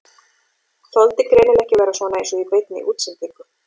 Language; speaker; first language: Icelandic; native; Icelandic